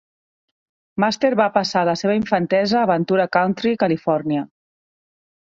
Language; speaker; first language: Catalan; native; Catalan